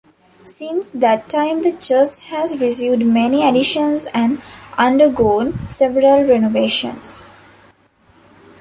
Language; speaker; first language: English; non-native, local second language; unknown